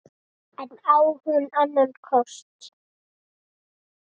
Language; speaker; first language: Icelandic; native; Icelandic